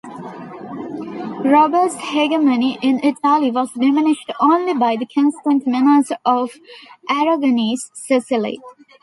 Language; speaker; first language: English; non-native, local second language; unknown